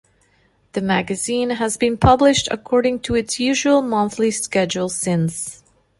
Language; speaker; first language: English; non-native, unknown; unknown